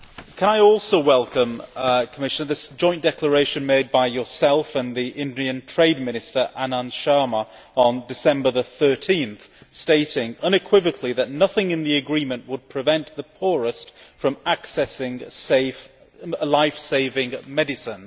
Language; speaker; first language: English; native; English